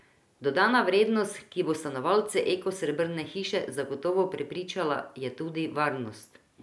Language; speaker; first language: Slovenian; non-native, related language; Croatian